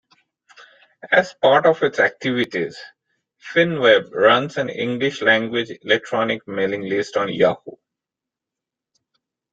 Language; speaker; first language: English; non-native, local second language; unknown